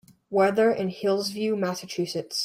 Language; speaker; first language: English; native; English